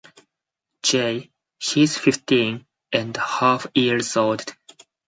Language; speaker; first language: English; non-native, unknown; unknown